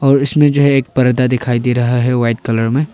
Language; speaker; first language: Hindi; non-native, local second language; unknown